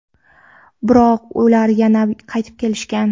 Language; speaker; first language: Uzbek; non-native, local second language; Kara-Kalpak